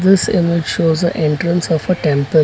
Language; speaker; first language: English; non-native, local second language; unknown